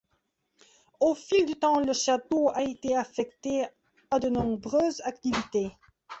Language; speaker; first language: French; non-native, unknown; Belarusian